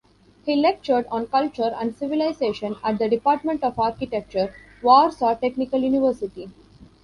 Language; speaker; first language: English; non-native, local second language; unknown